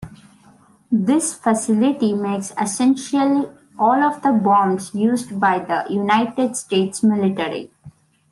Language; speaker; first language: English; non-native, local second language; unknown